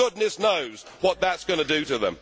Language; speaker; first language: English; native; English